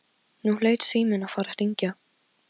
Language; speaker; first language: Icelandic; non-native, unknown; Polish